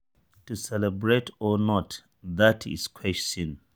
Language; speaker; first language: English; non-native, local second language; Hausa